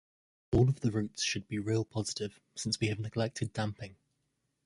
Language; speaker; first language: English; native; English